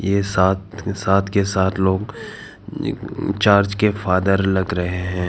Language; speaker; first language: Hindi; non-native, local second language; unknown